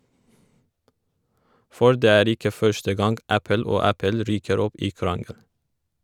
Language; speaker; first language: Norwegian; non-native, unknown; Kurdish